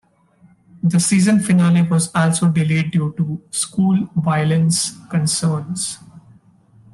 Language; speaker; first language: English; non-native, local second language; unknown